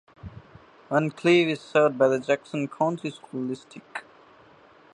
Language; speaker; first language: English; non-native, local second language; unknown